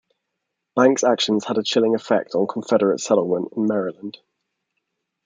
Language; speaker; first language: English; native; English